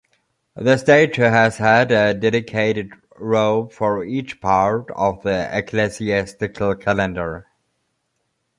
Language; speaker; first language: English; non-native, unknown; German